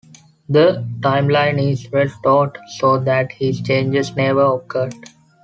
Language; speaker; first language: English; non-native, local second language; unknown